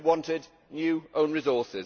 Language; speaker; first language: English; native; English